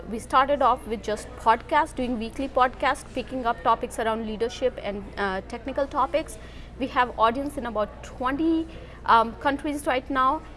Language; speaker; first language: English; non-native, local second language; Hindi